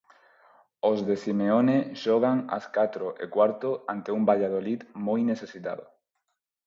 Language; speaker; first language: Galician; non-native, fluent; Spanish